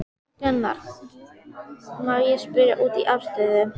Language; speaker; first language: Icelandic; native; Icelandic